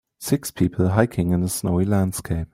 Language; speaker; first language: English; non-native, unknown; German